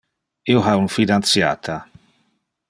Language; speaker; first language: Interlingua; non-native, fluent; Dutch